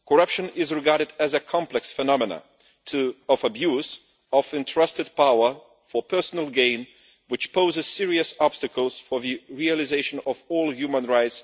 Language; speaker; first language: English; non-native, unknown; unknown